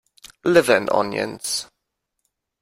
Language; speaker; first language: English; non-native, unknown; German